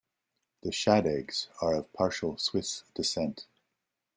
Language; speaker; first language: English; native; English